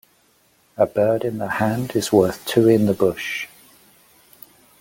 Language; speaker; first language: English; native; English